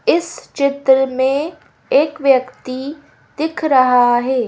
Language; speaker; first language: Hindi; native; Hindi